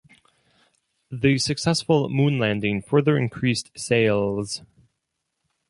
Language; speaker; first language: English; non-native, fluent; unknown